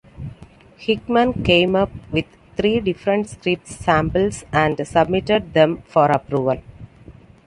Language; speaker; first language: English; non-native, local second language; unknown